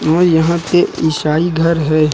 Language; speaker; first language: Hindi; native; Hindi